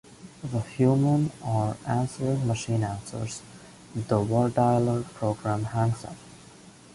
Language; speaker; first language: English; non-native, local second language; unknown